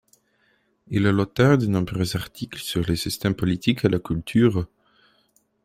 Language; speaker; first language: French; non-native, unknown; Polish